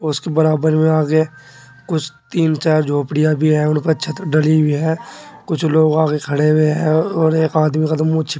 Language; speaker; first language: Hindi; native; Hindi